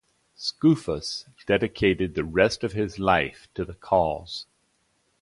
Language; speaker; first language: English; native; English